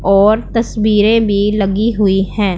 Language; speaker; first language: Hindi; non-native, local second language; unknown